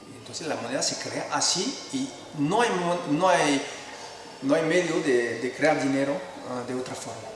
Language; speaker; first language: Spanish; non-native, fluent; French